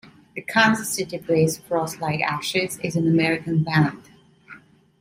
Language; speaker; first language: English; non-native, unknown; Italian